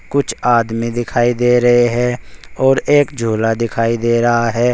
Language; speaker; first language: Hindi; native; Hindi